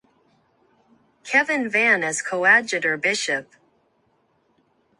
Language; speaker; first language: English; non-native, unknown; Japanese